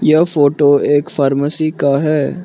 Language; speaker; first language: Hindi; non-native, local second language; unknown